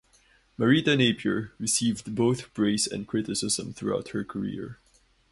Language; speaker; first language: English; non-native, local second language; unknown